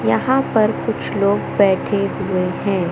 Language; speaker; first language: Hindi; native; Hindi